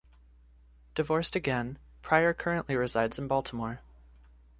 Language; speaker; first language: English; native; English